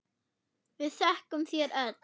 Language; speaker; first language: Icelandic; non-native, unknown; German